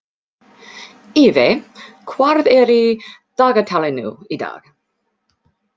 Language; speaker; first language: Icelandic; non-native, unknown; English